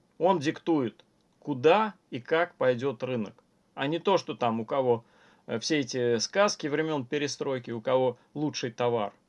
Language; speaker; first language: Russian; native; Russian